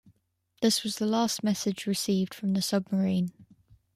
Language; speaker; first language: English; native; English